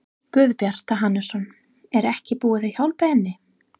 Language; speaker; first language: Icelandic; non-native, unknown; English